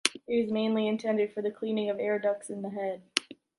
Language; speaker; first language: English; native; English